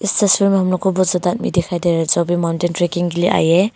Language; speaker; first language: Hindi; non-native, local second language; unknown